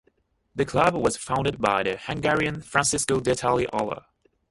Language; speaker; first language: English; non-native, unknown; Japanese